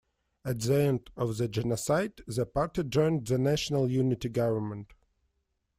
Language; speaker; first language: English; non-native, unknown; Russian